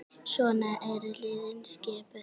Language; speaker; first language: Icelandic; native; Icelandic